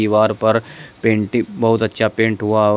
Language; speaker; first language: Hindi; native; Hindi